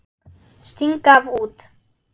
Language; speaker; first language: Icelandic; non-native, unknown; German